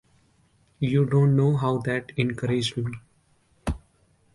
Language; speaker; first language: English; non-native, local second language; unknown